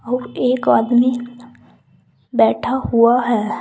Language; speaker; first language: Hindi; native; Hindi